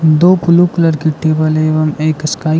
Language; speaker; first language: Hindi; early bilingual, other home language; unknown